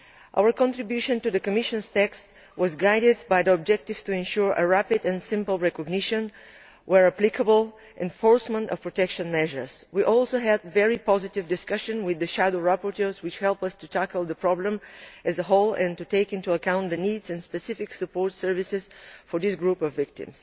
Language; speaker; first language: English; non-native, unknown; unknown